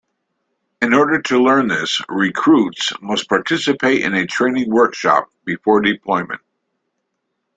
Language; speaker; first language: English; native; English